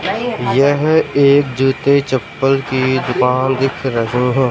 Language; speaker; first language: Hindi; native; Hindi